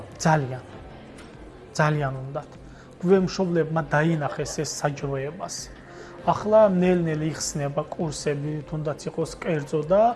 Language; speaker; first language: Georgian; non-native, local second language; Azerbaijani